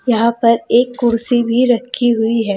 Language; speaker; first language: Hindi; native; Hindi